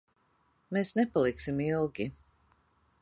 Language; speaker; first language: Latvian; early bilingual, heritage; Latvian